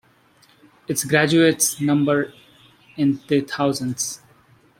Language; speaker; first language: English; non-native, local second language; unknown